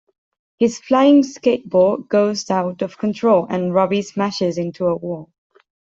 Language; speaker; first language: English; non-native, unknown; Catalan